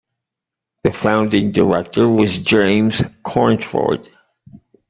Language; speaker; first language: English; native; English